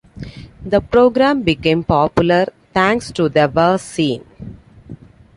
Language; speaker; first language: English; non-native, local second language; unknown